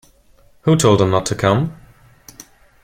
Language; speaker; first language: English; non-native, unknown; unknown